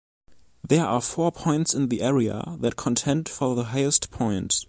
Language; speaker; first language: English; non-native, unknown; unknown